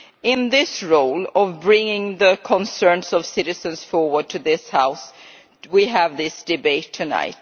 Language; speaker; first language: English; non-native, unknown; Swedish